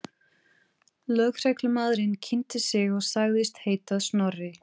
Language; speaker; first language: Icelandic; non-native, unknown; Portuguese